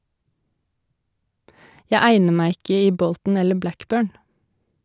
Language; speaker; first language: Norwegian; native; Norwegian